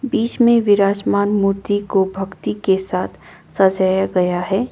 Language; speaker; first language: Hindi; non-native, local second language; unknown